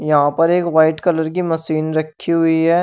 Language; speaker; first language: Hindi; native; Hindi